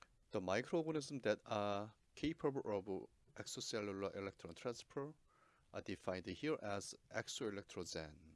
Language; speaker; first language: English; non-native, fluent; Korean